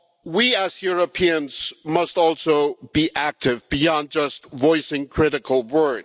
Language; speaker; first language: English; non-native, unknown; German